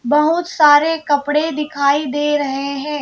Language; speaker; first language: Hindi; native; Hindi